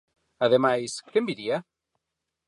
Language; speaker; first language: Galician; non-native, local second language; Spanish